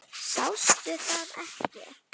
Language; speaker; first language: Icelandic; non-native, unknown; Slovak